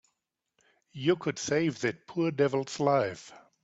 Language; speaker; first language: English; native; English